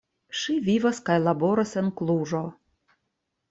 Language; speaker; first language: Esperanto; non-native, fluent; Russian